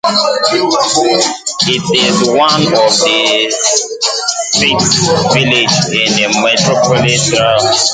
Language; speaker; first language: English; non-native, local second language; Igbo